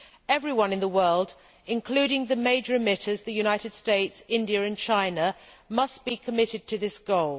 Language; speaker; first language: English; native; English